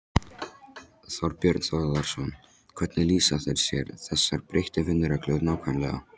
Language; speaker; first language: Icelandic; non-native, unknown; Polish